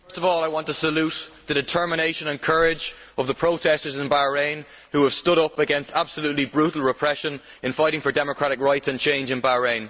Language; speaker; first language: English; native; English